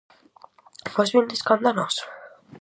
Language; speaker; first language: Galician; native; Galician